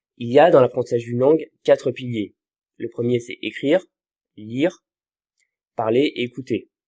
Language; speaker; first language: French; native; French